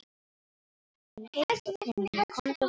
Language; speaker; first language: Icelandic; non-native, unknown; Filipino